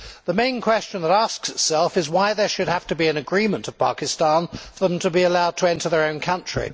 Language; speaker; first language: English; native; English